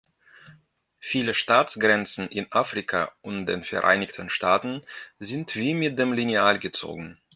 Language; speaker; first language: German; non-native, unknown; Russian